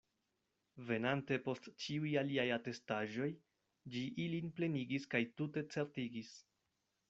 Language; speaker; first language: Esperanto; non-native, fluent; Spanish